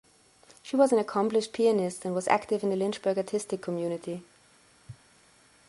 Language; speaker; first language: English; non-native, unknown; German